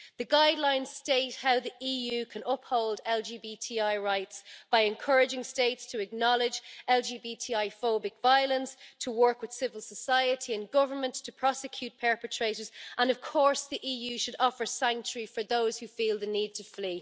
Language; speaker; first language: English; native; English